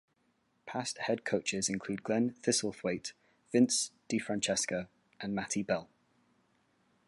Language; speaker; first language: English; native; English